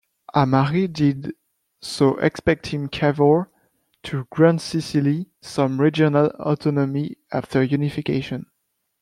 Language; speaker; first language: English; non-native, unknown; French